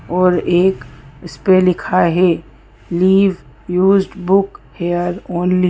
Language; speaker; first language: Hindi; native; Hindi